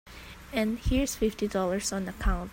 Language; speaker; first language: English; non-native, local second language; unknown